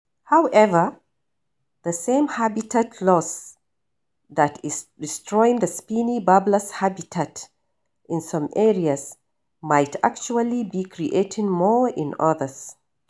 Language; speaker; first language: English; non-native, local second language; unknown